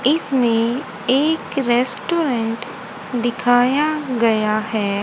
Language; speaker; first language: Hindi; native; Hindi